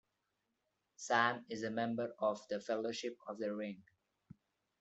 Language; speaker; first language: English; non-native, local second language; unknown